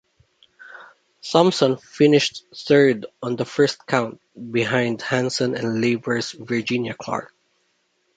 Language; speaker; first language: English; non-native, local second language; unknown